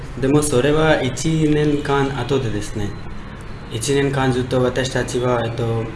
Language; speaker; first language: Japanese; non-native, learner; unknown